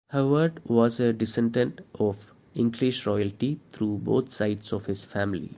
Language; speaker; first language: English; non-native, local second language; Malayalam